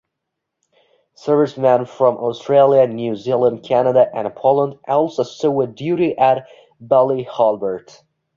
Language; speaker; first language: English; non-native, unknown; Uzbek